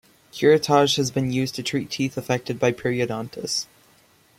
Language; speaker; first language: English; native; English